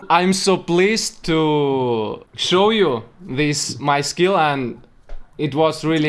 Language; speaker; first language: English; non-native, fluent; Russian